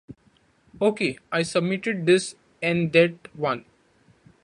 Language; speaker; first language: English; non-native, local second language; Marathi